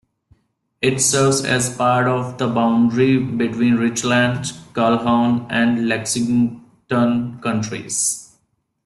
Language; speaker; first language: English; non-native, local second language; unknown